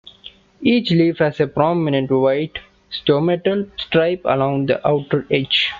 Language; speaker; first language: English; non-native, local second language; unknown